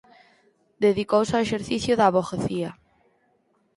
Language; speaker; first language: Galician; native; Galician